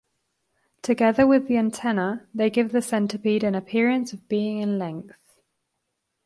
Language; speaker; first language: English; non-native, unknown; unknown